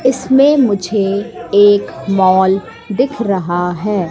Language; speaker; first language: Hindi; native; Hindi